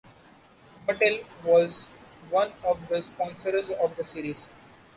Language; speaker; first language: English; non-native, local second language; Marathi